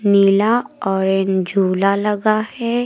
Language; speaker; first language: Hindi; native; Hindi